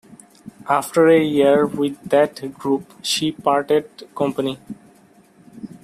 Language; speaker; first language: English; non-native, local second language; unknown